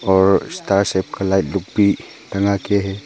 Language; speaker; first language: Hindi; early bilingual, other home language; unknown